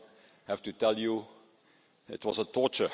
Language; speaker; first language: English; non-native, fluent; Dutch